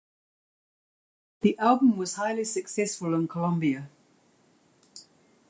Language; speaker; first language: English; native; English